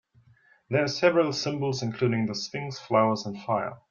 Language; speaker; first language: English; non-native, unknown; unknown